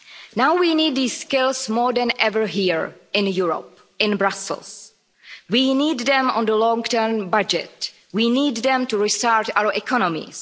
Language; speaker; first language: English; non-native, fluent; Czech